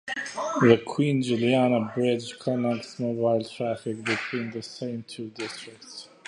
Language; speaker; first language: English; native; English